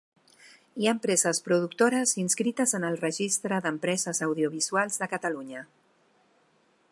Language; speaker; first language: Catalan; non-native, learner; Spanish